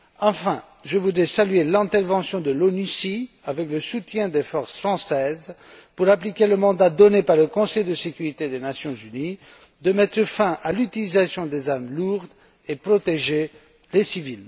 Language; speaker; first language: French; non-native, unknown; Romanian